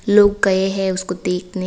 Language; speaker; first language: Hindi; non-native, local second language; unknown